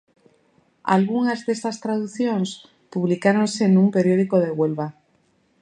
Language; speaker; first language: Galician; native; Galician